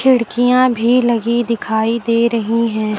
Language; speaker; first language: Hindi; native; Hindi